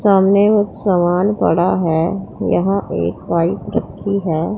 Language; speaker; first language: Hindi; non-native, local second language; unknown